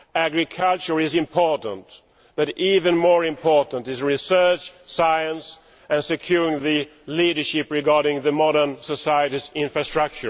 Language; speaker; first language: English; non-native, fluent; Swedish